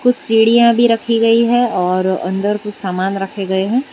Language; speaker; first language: Hindi; non-native, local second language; Gujarati